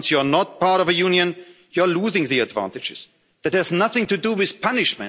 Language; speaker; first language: English; non-native, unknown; German